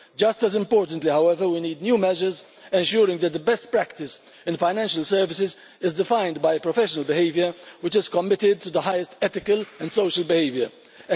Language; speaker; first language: English; non-native, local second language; Maltese